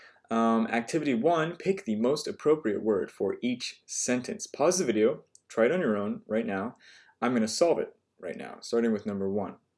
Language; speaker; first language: English; native; English